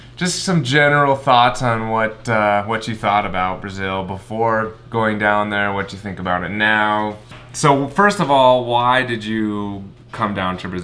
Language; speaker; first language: English; native; English